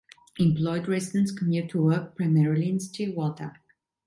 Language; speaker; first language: English; non-native, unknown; Italian